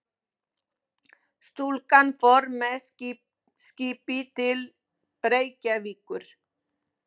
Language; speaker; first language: Icelandic; non-native, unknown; Polish